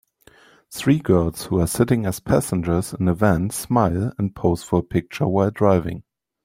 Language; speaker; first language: English; non-native, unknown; German